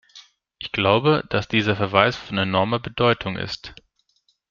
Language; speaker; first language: German; non-native, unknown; Greek